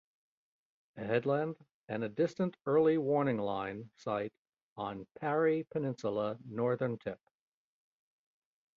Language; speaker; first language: English; native; English